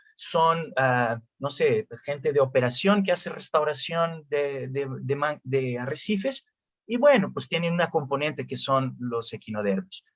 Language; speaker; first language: Spanish; non-native, related language; Portuguese